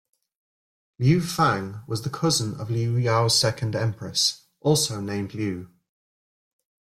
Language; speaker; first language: English; native; English